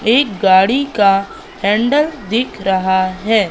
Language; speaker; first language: Hindi; native; Hindi